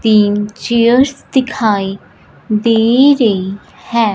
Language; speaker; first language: Hindi; non-native, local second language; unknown